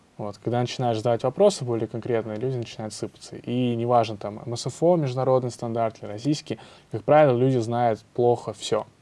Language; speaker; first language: Russian; native; Russian